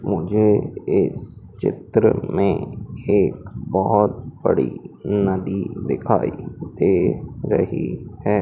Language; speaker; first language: Hindi; native; Hindi